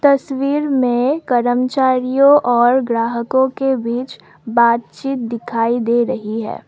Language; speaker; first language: Hindi; non-native, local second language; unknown